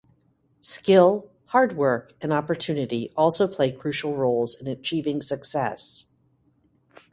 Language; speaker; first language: English; native; English